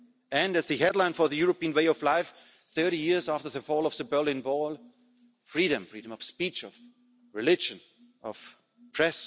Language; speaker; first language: English; non-native, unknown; German